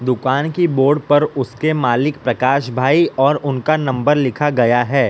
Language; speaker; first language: Hindi; non-native, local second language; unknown